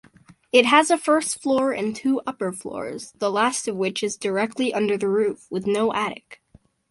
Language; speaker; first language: English; native; English